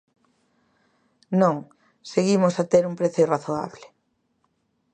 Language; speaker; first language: Galician; native; Galician